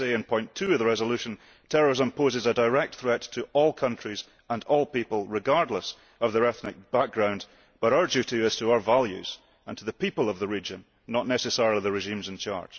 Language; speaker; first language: English; early bilingual, heritage; English